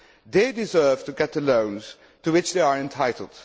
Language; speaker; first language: English; non-native, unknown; Dutch